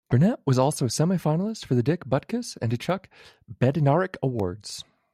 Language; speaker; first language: English; native; English